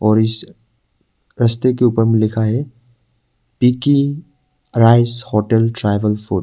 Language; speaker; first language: Hindi; non-native, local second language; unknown